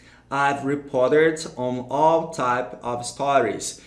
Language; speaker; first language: English; non-native, fluent; Portuguese